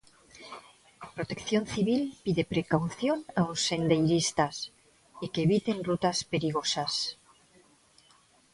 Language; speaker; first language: Galician; non-native, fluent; Spanish